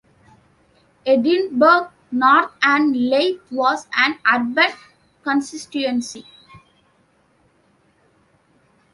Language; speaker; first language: English; non-native, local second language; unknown